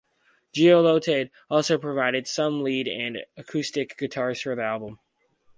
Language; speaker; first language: English; native; English